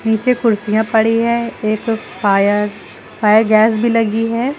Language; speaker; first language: Hindi; native; Hindi